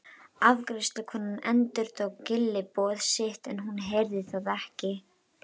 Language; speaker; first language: Icelandic; native; Icelandic